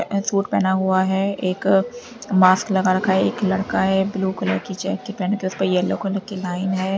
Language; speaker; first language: Hindi; native; Hindi